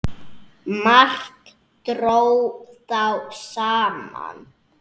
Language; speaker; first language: Icelandic; native; Icelandic